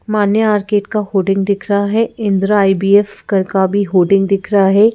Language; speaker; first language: Hindi; native; Hindi